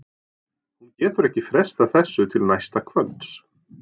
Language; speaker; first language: Icelandic; non-native, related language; Norwegian